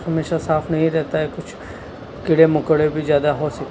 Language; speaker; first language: Hindi; non-native, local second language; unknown